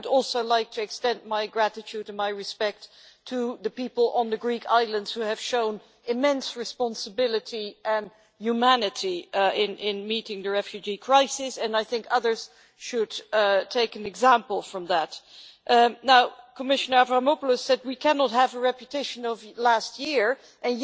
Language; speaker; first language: English; non-native, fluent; Dutch